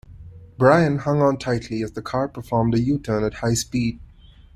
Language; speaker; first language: English; non-native, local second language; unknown